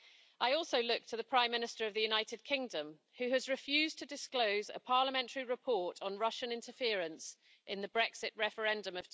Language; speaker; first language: English; native; English